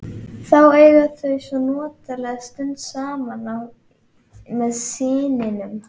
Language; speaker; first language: Icelandic; native; Icelandic